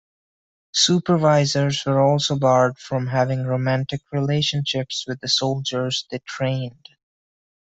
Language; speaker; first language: English; non-native, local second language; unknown